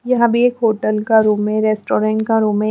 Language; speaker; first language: Hindi; non-native, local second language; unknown